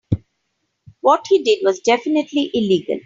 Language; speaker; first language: English; non-native, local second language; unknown